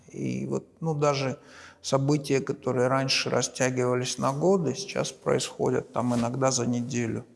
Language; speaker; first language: Russian; native; Russian